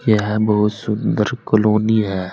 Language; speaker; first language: Hindi; native; Hindi